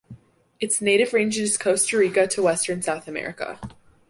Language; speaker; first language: English; native; English